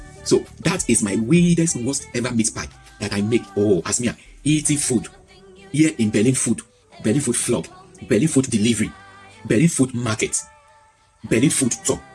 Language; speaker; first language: English; non-native, local second language; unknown